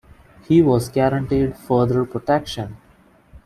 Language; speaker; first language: English; non-native, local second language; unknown